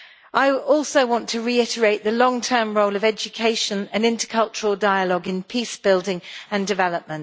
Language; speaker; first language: English; native; English